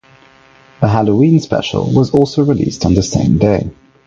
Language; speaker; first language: English; non-native, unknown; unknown